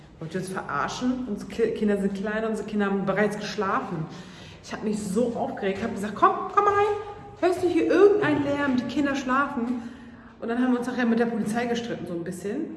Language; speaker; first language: German; early bilingual, other home language; Turkish